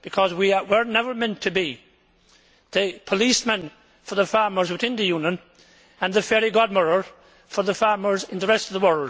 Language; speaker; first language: English; native; English